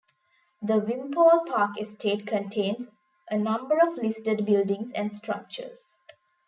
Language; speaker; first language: English; non-native, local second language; Tamil